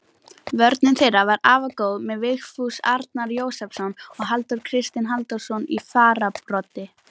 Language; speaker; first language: Icelandic; native; Icelandic